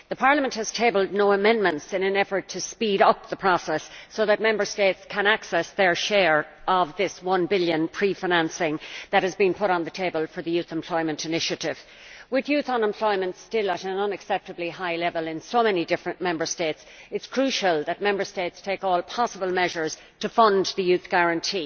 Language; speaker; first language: English; native; English